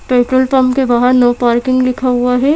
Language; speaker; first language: Hindi; native; Hindi